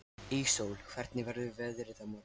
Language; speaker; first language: Icelandic; non-native, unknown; Lithuanian